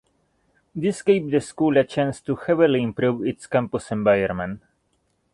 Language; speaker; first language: English; native; English